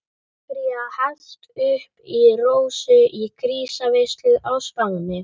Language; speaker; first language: Icelandic; native; Icelandic